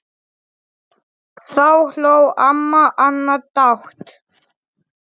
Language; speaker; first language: Icelandic; non-native, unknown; Polish